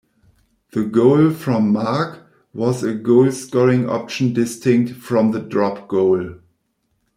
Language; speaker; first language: English; non-native, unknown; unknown